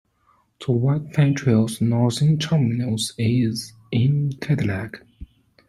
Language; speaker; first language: English; non-native, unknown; Chinese